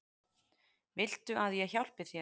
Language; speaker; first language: Icelandic; native; Icelandic